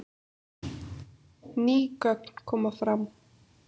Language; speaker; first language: Icelandic; native; Icelandic